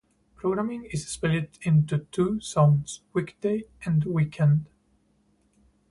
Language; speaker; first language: English; non-native, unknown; Spanish